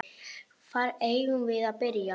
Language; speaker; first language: Icelandic; non-native, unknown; Polish